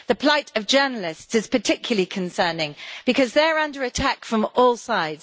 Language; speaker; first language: English; native; English